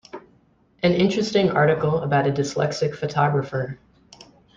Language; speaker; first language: English; native; English